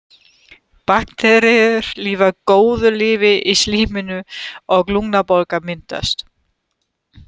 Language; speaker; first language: Icelandic; non-native, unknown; German